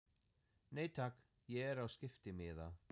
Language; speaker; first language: Icelandic; non-native, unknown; German